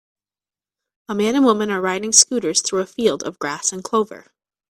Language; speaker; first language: English; native; English